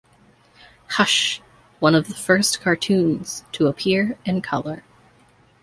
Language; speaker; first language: English; native; English